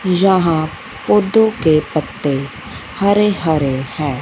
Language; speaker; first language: Hindi; non-native, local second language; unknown